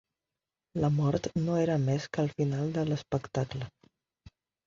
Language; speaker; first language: Catalan; non-native, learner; Spanish